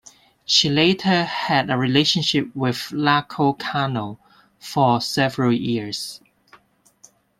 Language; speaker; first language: English; non-native, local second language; Cantonese